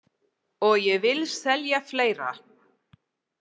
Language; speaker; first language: Icelandic; non-native, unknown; English